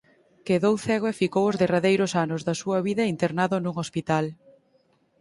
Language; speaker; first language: Galician; native; Galician